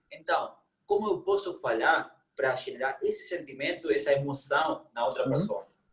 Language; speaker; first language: Portuguese; non-native, fluent; Spanish